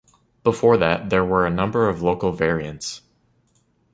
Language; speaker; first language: English; native; English